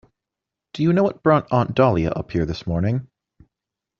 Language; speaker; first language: English; native; English